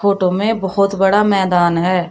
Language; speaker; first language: Hindi; native; Hindi